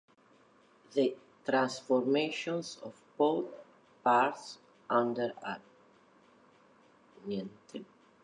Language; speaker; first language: English; non-native, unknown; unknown